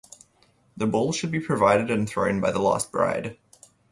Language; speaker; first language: English; native; English